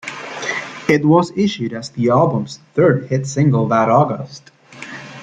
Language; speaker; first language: English; native; English